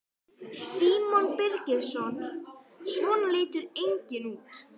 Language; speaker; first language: Icelandic; non-native, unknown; English